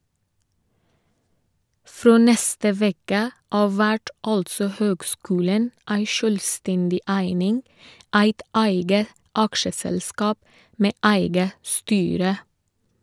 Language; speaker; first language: Norwegian; non-native, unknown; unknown